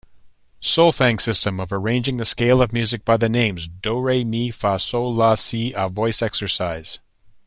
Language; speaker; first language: English; native; English